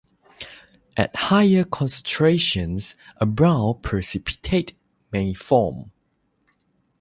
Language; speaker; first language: English; non-native, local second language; Chinese